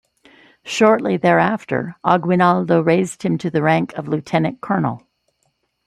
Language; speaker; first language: English; native; English